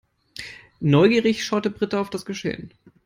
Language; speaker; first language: English; non-native, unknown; German